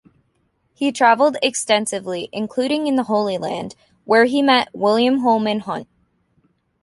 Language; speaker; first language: English; native; English